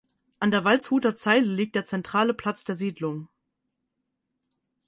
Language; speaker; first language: German; native; German